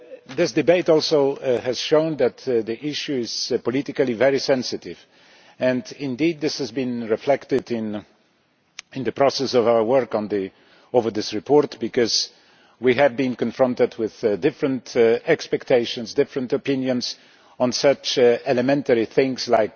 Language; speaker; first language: English; non-native, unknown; Polish